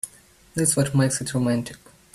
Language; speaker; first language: English; native; English